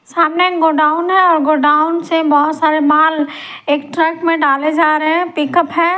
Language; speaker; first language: Hindi; non-native, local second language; Punjabi